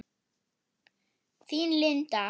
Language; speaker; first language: Icelandic; non-native, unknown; German